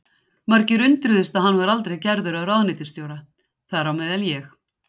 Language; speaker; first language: Icelandic; native; Icelandic